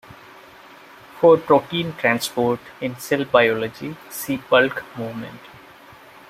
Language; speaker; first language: English; non-native, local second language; Malayalam